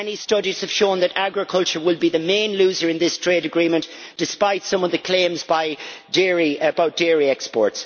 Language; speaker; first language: English; native; English